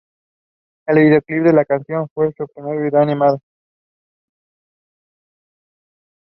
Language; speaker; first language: English; non-native, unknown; Spanish